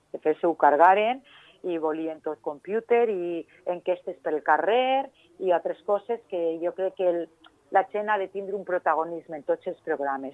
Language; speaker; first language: Catalan; non-native, local second language; Spanish